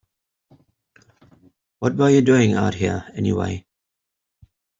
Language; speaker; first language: English; native; English